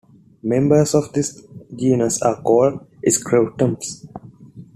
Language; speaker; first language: English; non-native, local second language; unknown